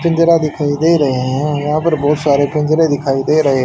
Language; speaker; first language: Hindi; native; Hindi